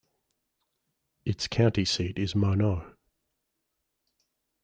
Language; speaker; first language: English; native; English